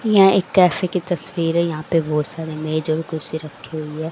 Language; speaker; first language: Hindi; native; Hindi